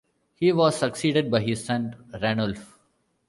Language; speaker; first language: English; non-native, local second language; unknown